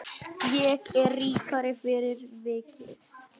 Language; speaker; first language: Icelandic; non-native, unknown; Vietnamese